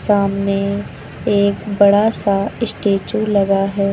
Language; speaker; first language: Hindi; native; Hindi